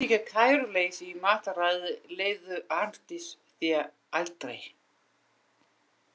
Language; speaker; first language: Icelandic; non-native, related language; Danish